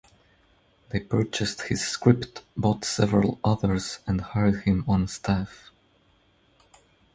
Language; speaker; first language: English; non-native, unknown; Croatian